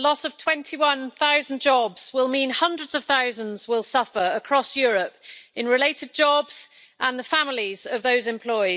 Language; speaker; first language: English; native; English